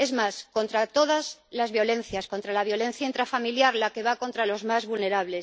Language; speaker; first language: Spanish; native; Spanish